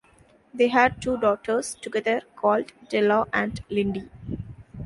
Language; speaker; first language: English; non-native, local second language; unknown